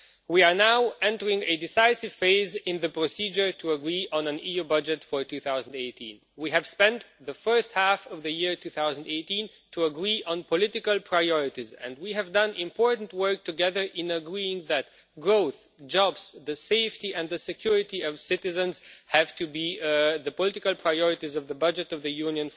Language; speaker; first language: English; non-native, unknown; Romanian